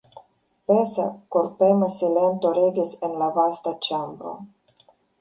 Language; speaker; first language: Esperanto; non-native, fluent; Russian